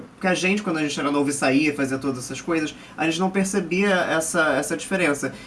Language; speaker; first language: Portuguese; early bilingual, other home language; Chinese